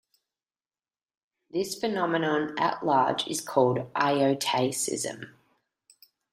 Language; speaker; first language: English; native; English